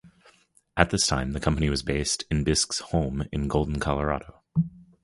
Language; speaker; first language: English; native; English